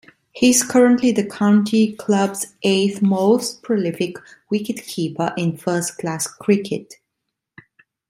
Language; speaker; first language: English; non-native, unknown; Italian